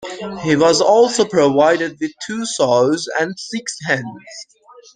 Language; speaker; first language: English; non-native, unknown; Persian